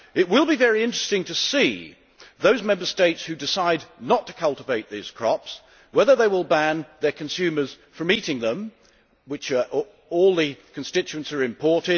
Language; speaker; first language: English; native; English